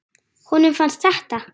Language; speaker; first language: Icelandic; native; Icelandic